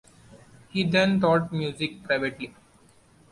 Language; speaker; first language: English; non-native, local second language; Marathi